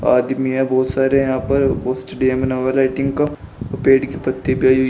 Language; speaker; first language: Hindi; native; Hindi